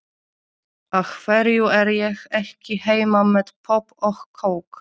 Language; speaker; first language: Icelandic; non-native, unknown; Polish